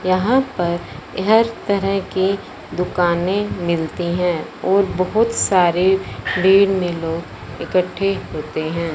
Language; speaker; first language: Hindi; non-native, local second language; Punjabi